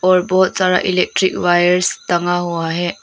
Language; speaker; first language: Hindi; non-native, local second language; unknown